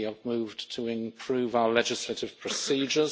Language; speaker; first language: English; native; English